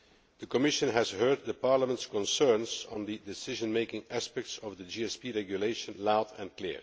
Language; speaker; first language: English; non-native, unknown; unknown